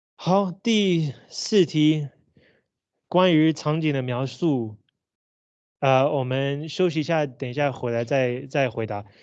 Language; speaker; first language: Chinese; native; Chinese